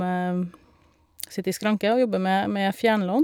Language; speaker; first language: Norwegian; native; Norwegian